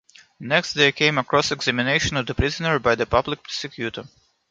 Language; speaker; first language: English; non-native, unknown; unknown